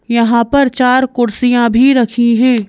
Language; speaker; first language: Hindi; native; Hindi